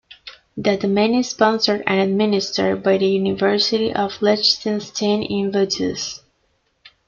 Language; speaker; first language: English; non-native, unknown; Spanish